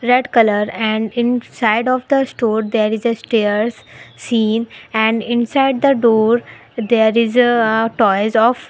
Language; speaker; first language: English; non-native, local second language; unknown